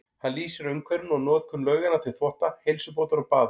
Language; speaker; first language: Icelandic; native; Icelandic